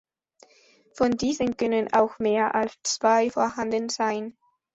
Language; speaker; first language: German; non-native, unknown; Spanish